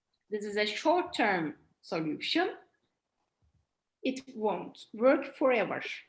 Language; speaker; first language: English; non-native, fluent; Turkish